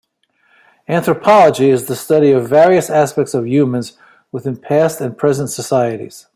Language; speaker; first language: English; native; English